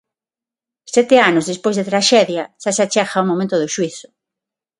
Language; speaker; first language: Galician; non-native, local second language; Spanish